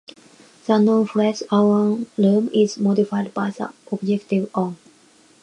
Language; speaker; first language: English; non-native, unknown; Japanese